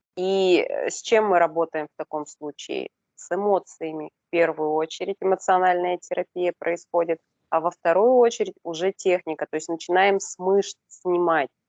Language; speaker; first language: Russian; native; Russian